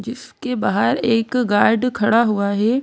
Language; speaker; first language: Hindi; native; Hindi